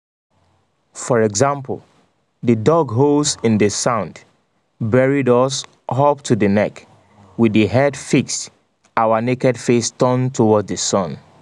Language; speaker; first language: English; non-native, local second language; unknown